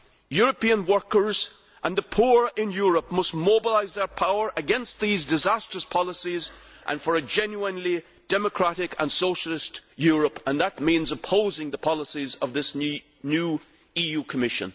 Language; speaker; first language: English; native; English